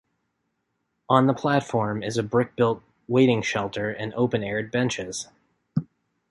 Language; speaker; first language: English; native; English